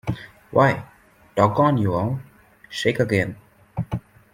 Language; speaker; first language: English; non-native, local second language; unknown